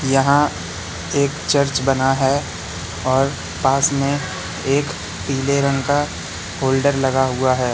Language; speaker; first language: Hindi; native; Hindi